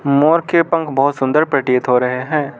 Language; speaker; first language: Hindi; non-native, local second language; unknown